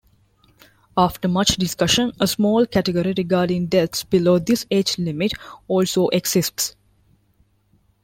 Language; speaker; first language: English; non-native, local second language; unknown